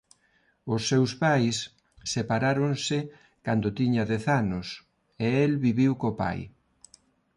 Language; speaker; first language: Galician; non-native, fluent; Spanish